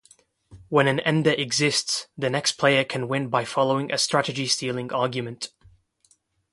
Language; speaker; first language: English; non-native, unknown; Kurdish